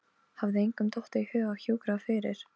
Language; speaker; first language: Icelandic; non-native, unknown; Polish